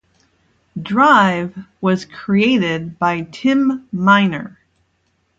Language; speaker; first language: English; native; English